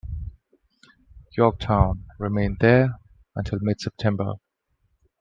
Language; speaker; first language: English; non-native, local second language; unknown